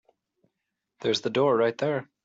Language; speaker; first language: English; native; English